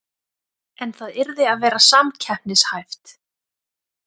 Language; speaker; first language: Icelandic; native; Icelandic